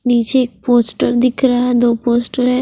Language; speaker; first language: Hindi; non-native, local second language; Punjabi